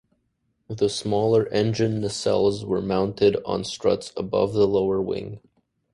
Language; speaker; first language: English; native; English